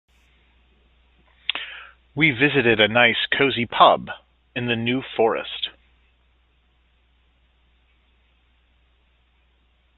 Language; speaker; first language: English; native; English